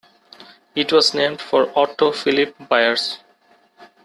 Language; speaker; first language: English; non-native, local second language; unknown